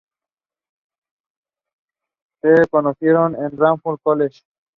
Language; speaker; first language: English; non-native, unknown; Spanish